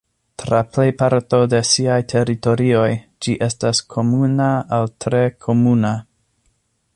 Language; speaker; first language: Esperanto; non-native, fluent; English